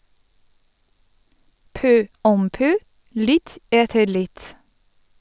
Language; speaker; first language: Norwegian; non-native, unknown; Polish